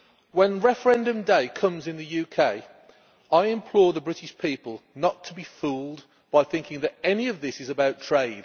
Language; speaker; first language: English; native; English